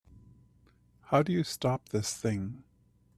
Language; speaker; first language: English; native; English